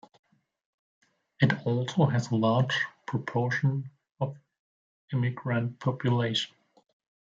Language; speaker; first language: English; non-native, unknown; German